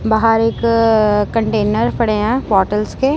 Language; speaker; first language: Hindi; non-native, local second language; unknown